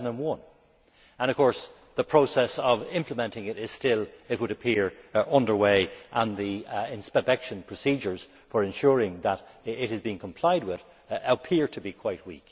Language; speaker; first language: English; native; English